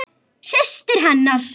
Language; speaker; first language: Icelandic; native; Icelandic